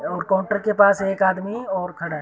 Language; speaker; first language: Hindi; non-native, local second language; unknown